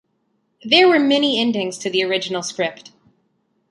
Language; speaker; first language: English; native; English